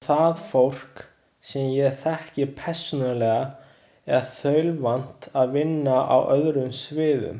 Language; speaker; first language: Icelandic; non-native, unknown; Chinese